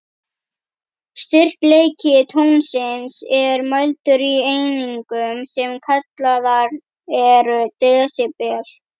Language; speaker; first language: Icelandic; native; Icelandic